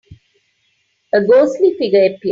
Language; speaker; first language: English; non-native, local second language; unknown